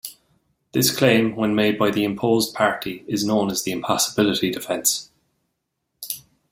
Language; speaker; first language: English; native; English